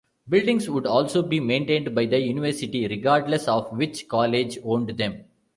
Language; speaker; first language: English; non-native, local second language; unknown